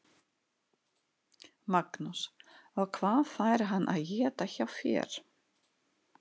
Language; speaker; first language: Icelandic; non-native, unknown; Russian